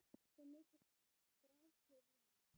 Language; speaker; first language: Icelandic; native; Icelandic